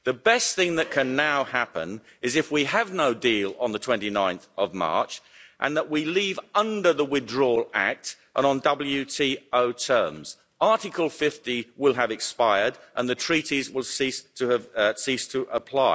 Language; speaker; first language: English; native; English